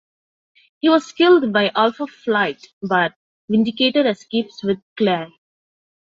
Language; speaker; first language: English; non-native, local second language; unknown